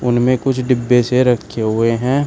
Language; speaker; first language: Hindi; native; Hindi